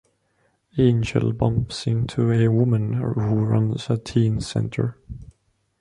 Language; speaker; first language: English; non-native, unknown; Estonian